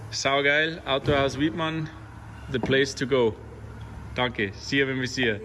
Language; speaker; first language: English; non-native, fluent; German